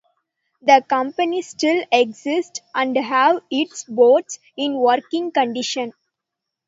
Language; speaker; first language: English; non-native, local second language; Tamil